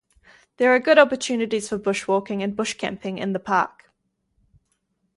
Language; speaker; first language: English; native; English